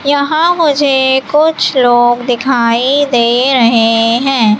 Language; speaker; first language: Hindi; native; Hindi